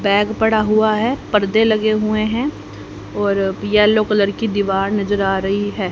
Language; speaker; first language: Hindi; native; Hindi